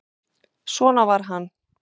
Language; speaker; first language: Icelandic; non-native, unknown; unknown